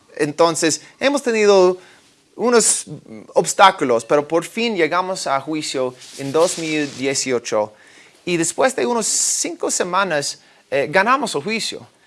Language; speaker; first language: Spanish; non-native, fluent; English